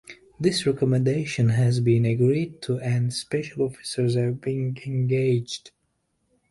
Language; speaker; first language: English; native; English